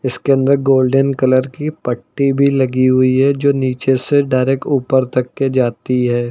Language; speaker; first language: Hindi; native; Hindi